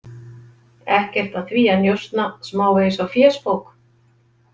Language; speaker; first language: Icelandic; native; Icelandic